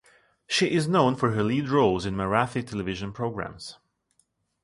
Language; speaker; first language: English; non-native, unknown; Russian